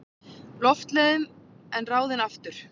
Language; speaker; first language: Icelandic; native; Icelandic